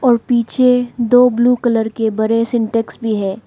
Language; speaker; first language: Hindi; non-native, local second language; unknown